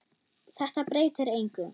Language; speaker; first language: Icelandic; non-native, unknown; German